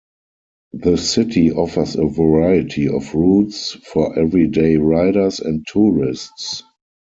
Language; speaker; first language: English; non-native, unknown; German